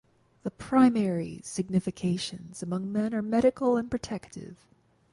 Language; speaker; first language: English; native; English